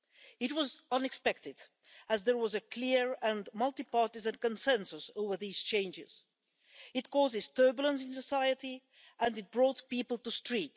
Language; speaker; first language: English; non-native, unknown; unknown